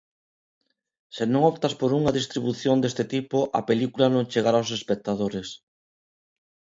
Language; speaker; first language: Galician; non-native, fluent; Spanish